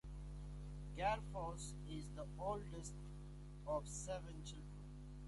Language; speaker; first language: English; native; English